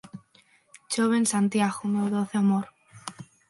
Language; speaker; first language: Galician; non-native, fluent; Spanish